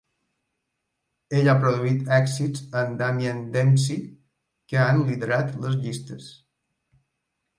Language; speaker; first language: Catalan; native; Catalan